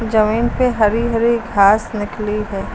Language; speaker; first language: Hindi; native; Hindi